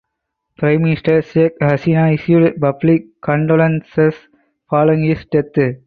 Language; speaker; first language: English; non-native, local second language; Tamil